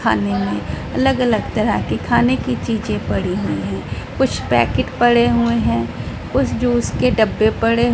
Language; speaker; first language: Hindi; non-native, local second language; Punjabi